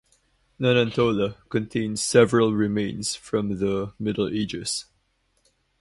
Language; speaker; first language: English; non-native, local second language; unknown